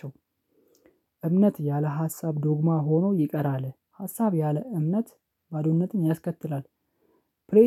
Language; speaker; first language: Amharic; non-native, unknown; Oromo